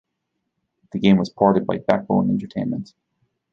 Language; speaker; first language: English; native; English